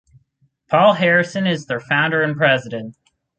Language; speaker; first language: English; native; English